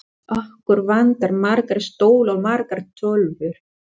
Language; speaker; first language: Icelandic; non-native, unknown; Spanish